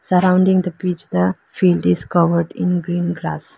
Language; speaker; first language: English; non-native, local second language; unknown